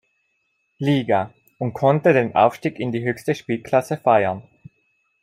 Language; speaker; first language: German; non-native, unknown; Italian